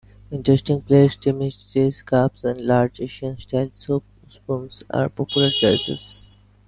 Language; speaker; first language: English; non-native, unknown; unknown